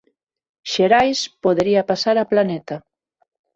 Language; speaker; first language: Galician; non-native, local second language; Spanish